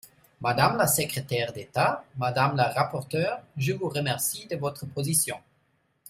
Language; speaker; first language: French; non-native, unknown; German